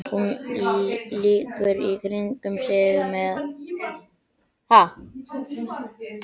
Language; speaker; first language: Icelandic; non-native, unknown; Catalan